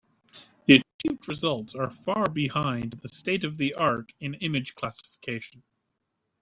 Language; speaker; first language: English; native; English